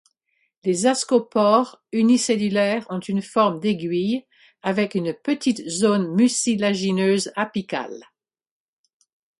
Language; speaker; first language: French; non-native, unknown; English